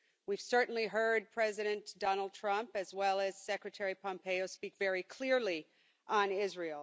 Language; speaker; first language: English; non-native, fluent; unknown